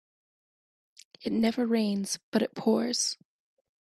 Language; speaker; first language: English; native; English